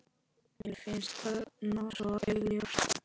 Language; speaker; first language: Icelandic; non-native, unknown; Polish